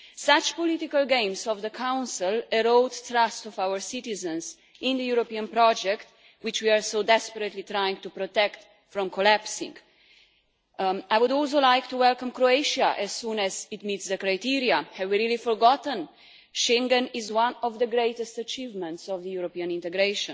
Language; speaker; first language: English; non-native, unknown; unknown